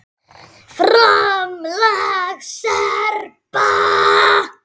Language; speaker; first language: Icelandic; native; Icelandic